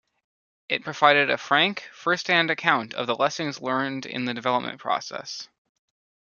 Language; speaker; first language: English; native; English